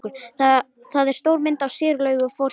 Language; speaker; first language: Icelandic; non-native, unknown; Lithuanian